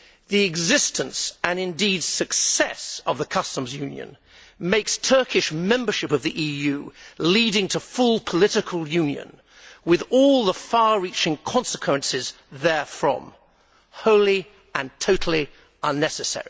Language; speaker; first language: English; native; English